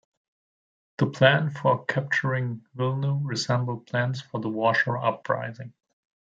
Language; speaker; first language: English; non-native, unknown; German